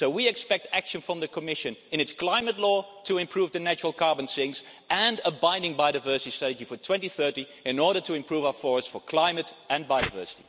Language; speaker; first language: English; non-native, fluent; Dutch